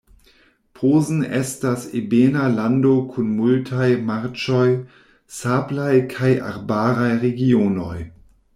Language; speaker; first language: Esperanto; non-native, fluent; German